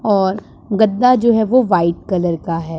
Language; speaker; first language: Hindi; non-native, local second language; Punjabi